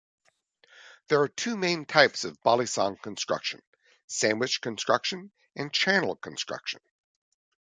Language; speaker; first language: English; native; English